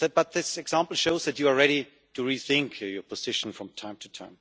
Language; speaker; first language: English; non-native, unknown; German